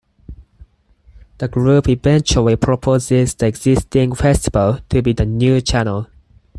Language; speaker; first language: English; non-native, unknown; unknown